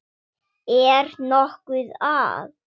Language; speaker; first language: Icelandic; non-native, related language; Swedish